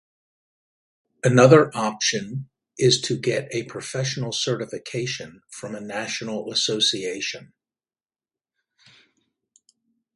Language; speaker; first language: English; native; English